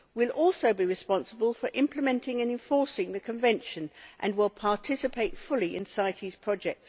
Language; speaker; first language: English; native; English